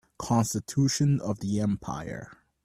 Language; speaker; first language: English; native; English